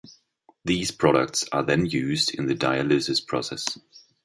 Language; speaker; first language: English; non-native, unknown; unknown